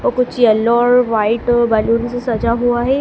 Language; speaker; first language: Hindi; native; Hindi